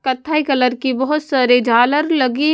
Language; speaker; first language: Hindi; non-native, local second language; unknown